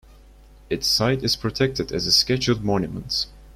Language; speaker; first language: English; non-native, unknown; Turkish